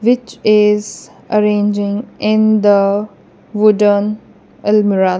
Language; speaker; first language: English; non-native, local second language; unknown